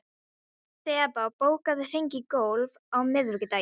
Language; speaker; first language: Icelandic; non-native, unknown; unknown